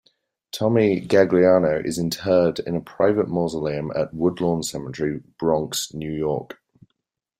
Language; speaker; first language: English; native; English